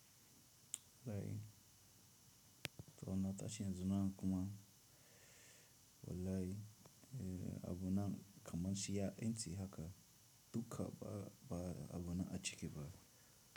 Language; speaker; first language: Hausa; non-native, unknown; Tiv